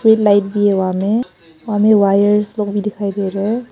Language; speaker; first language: Hindi; early bilingual, other home language; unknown